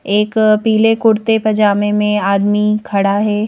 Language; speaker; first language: Hindi; native; Hindi